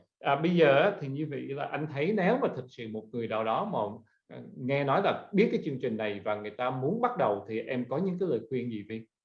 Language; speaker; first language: Vietnamese; native; Vietnamese